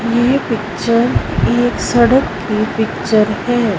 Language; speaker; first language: Hindi; non-native, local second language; Punjabi